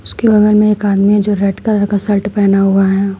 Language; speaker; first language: Hindi; native; Hindi